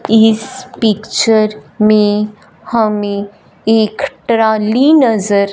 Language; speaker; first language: Hindi; non-native, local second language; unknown